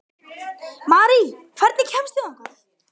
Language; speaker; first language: Icelandic; native; Icelandic